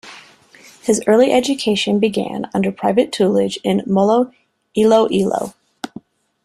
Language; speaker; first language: English; native; English